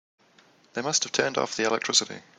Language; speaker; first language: English; native; English